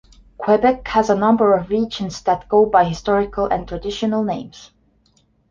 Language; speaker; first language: English; non-native, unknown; Estonian